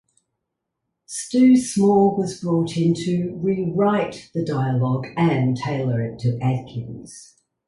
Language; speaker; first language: English; native; English